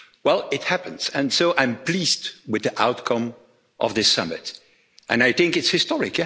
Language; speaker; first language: English; non-native, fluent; Dutch